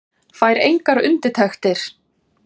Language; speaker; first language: Icelandic; native; Icelandic